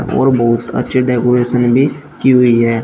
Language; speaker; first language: Hindi; native; Hindi